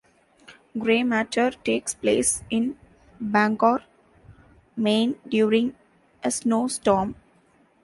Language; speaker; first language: English; non-native, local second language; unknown